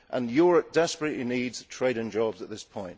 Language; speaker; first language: English; native; English